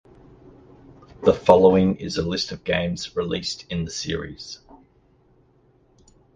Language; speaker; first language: English; native; English